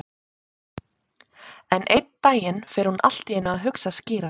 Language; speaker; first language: Icelandic; native; Icelandic